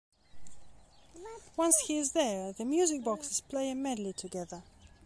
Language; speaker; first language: English; non-native, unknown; Belarusian